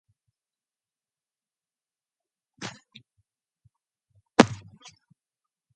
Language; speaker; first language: English; non-native, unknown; Mongolian